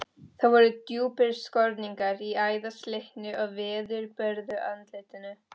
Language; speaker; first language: Icelandic; non-native, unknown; Spanish